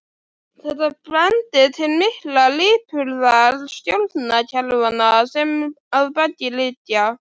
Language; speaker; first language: Icelandic; native; Icelandic